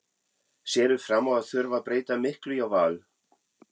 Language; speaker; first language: Icelandic; non-native, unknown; German